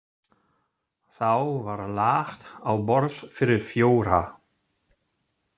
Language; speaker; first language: Icelandic; non-native, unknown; German